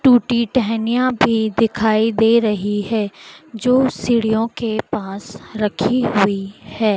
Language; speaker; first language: Hindi; native; Hindi